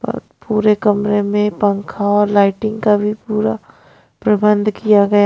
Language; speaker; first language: Hindi; non-native, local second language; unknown